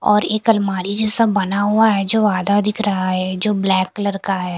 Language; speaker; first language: Hindi; non-native, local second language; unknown